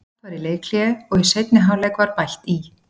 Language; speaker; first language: Icelandic; native; Icelandic